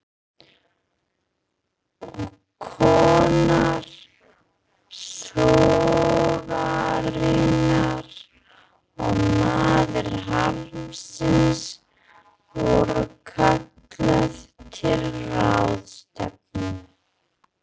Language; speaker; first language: Icelandic; non-native, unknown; English